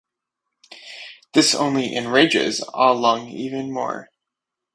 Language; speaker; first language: English; native; English